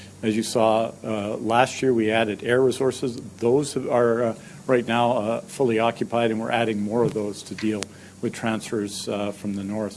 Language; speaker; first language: English; native; English